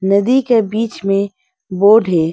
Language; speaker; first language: Hindi; non-native, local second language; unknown